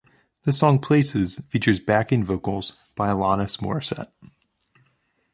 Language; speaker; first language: English; native; English